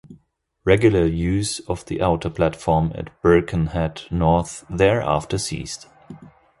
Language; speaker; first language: English; non-native, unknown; German